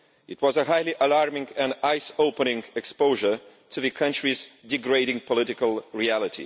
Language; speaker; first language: English; non-native, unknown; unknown